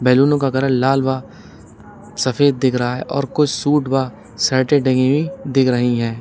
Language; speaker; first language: Hindi; native; Hindi